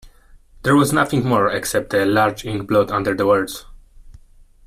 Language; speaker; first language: English; non-native, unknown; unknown